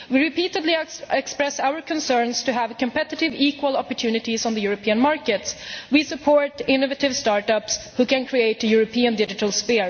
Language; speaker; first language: English; non-native, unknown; Swedish